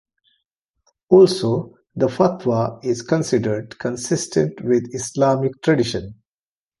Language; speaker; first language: English; non-native, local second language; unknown